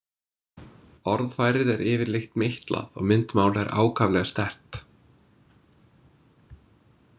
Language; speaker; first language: Icelandic; non-native, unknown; English